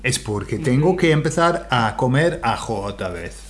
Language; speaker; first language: Spanish; non-native, fluent; English